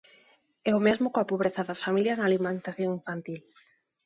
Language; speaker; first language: Galician; non-native, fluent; Spanish